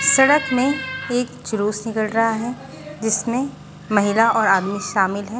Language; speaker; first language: Hindi; non-native, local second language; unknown